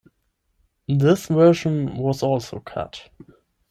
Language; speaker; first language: English; non-native, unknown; German